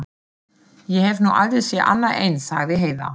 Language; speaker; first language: Icelandic; non-native, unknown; German